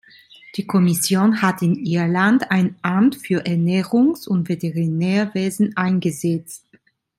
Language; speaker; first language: German; non-native, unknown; Italian